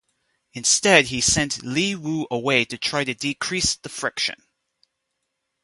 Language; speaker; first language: English; native; English